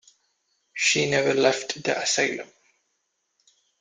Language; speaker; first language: English; non-native, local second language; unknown